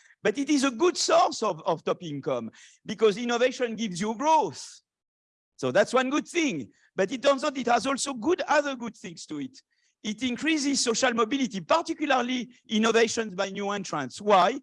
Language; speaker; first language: English; non-native, fluent; French